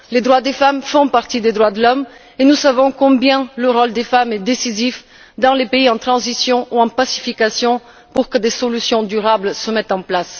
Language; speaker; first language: French; non-native, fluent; Bulgarian